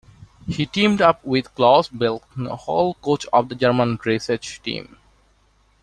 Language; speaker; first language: English; non-native, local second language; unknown